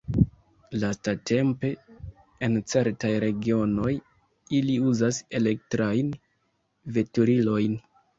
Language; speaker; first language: Esperanto; non-native, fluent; Kinyarwanda